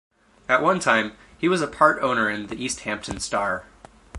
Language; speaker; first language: English; native; English